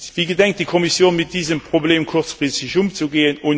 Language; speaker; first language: German; non-native, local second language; Luxembourgish